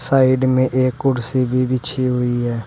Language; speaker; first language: Hindi; native; Hindi